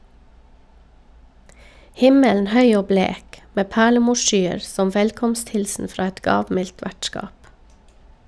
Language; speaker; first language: Norwegian; native; Norwegian